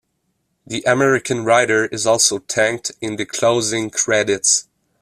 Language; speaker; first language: English; non-native, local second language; French